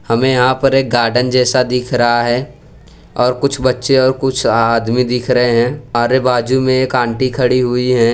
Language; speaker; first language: Hindi; non-native, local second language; Gujarati